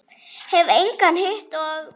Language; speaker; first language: Icelandic; native; Icelandic